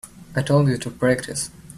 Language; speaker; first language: English; native; English